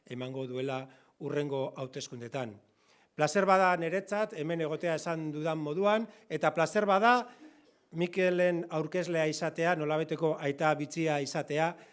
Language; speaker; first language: Basque; non-native, local second language; Spanish